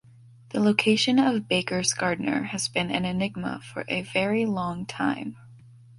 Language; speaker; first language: English; native; English